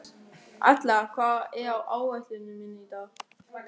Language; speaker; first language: Icelandic; non-native, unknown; German